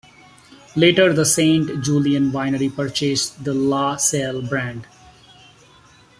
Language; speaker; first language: English; non-native, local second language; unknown